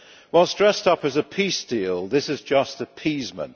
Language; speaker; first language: English; native; English